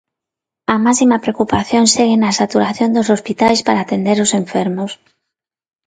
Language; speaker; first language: Galician; non-native, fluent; Spanish